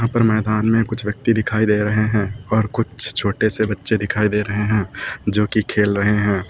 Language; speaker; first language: Hindi; native; Hindi